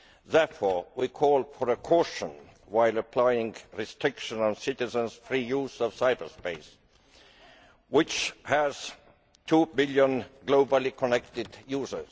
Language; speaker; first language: English; non-native, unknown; Estonian